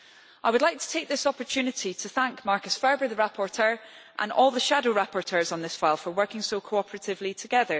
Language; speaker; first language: English; native; English